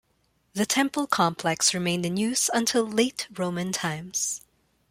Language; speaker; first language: English; non-native, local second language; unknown